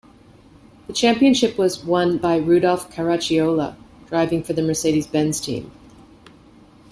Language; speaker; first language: English; native; English